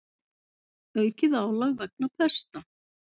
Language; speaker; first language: Icelandic; native; Icelandic